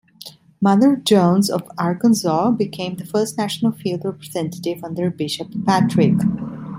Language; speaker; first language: English; non-native, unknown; Italian